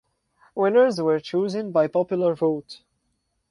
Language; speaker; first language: English; non-native, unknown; Arabic